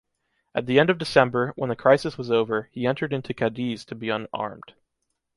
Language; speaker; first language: English; native; English